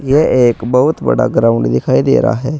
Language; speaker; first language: Hindi; native; Hindi